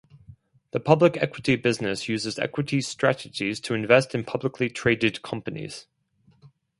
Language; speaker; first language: English; non-native, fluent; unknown